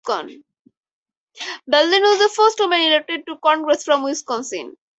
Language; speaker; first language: English; native; English